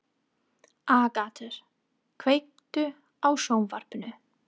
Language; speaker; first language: Icelandic; non-native, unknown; English